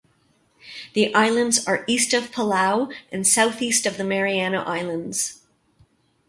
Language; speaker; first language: English; native; English